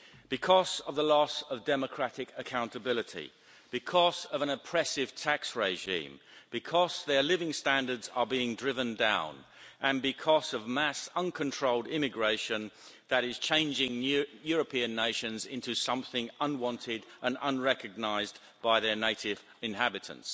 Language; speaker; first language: English; native; English